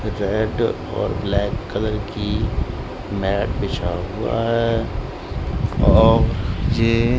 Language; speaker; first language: Hindi; non-native, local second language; Punjabi